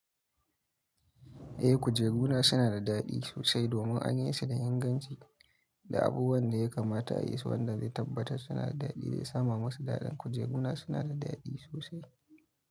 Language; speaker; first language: Hausa; native; Hausa